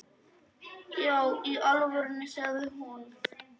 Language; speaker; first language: Icelandic; non-native, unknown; Polish